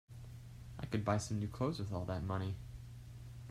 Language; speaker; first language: English; native; English